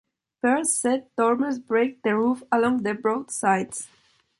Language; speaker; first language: English; non-native, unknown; Spanish